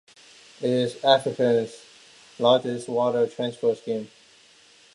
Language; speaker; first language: English; non-native, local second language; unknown